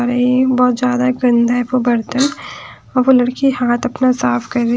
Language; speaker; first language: Hindi; non-native, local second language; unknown